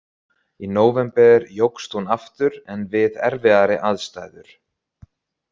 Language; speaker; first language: Icelandic; native; Icelandic